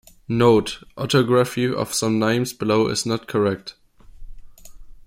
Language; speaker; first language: English; non-native, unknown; German